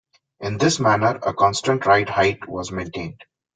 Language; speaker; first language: English; non-native, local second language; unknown